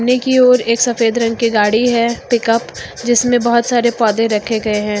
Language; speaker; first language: Hindi; native; Hindi